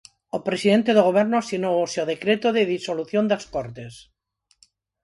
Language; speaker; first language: Galician; non-native, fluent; Spanish